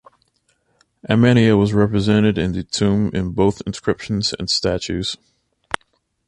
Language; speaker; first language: English; native; English